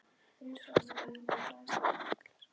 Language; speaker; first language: Icelandic; non-native, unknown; Polish